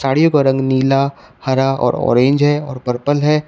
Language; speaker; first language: Hindi; native; Hindi